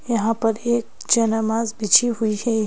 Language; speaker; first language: Hindi; native; Hindi